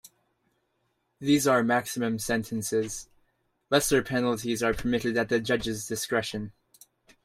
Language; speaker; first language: English; native; English